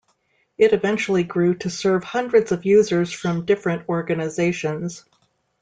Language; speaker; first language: English; native; English